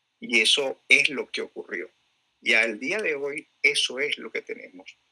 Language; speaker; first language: Spanish; native; Spanish